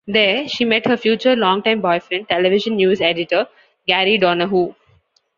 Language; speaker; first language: English; non-native, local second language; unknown